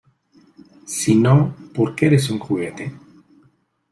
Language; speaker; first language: Spanish; native; Spanish